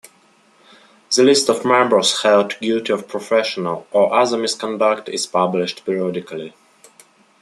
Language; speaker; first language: English; non-native, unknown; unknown